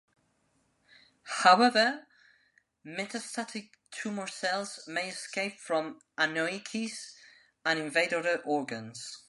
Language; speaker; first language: English; non-native, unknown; Spanish